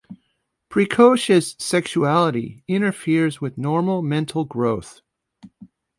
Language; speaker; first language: English; native; English